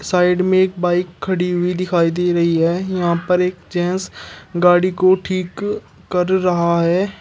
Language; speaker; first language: Hindi; native; Hindi